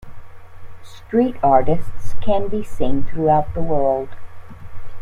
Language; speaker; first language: English; native; English